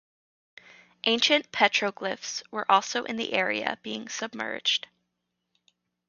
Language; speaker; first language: English; native; English